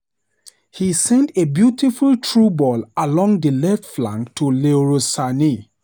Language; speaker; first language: English; non-native, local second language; Hausa